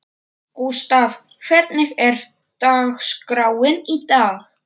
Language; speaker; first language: Icelandic; non-native, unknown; Polish